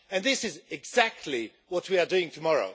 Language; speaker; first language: English; non-native, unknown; Swedish